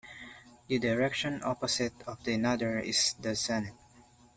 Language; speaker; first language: English; non-native, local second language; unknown